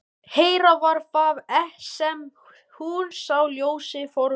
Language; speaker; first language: Icelandic; native; Icelandic